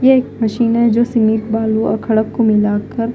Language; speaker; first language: Hindi; non-native, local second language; Punjabi